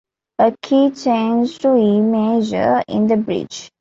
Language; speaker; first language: English; non-native, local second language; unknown